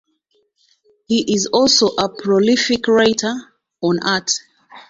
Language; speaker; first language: English; non-native, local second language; Ganda